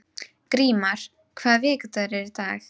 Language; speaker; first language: Icelandic; native; Icelandic